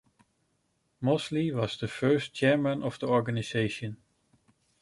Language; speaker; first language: English; non-native, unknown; Dutch